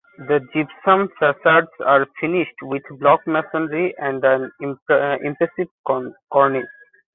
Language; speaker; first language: English; non-native, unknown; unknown